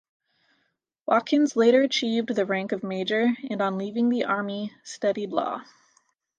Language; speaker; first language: English; native; English